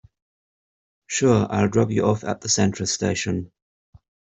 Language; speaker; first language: English; native; English